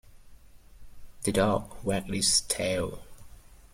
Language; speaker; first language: English; native; English